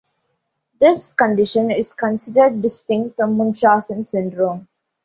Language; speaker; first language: English; non-native, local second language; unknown